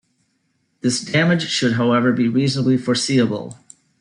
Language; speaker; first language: English; native; English